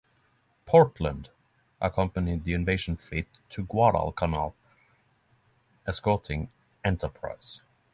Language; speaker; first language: English; non-native, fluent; Norwegian